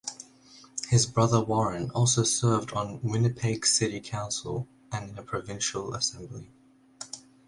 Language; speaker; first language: English; native; English